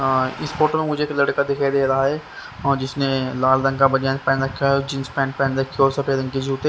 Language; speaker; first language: Hindi; native; Hindi